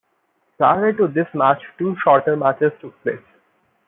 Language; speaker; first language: English; non-native, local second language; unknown